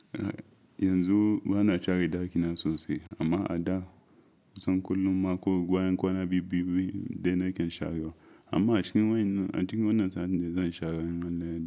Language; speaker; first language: Hausa; non-native, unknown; Yoruba